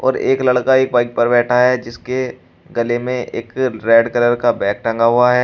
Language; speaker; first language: Hindi; native; Hindi